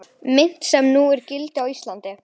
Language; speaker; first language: Icelandic; native; Icelandic